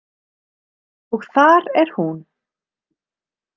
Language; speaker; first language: Icelandic; native; Icelandic